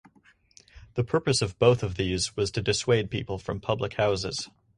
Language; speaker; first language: English; native; English